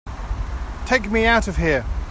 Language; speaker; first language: English; native; English